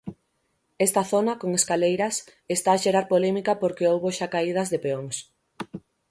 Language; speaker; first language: Galician; native; Galician